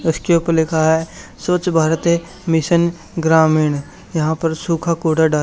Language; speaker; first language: Hindi; native; Hindi